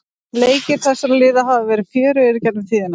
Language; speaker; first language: Icelandic; native; Icelandic